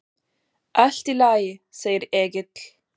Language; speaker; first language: Icelandic; non-native, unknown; German